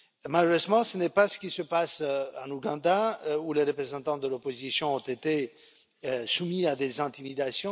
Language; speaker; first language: French; non-native, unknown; Romanian